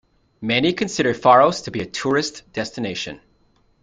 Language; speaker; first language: English; native; English